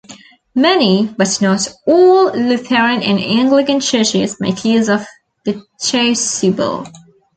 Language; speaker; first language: English; native; English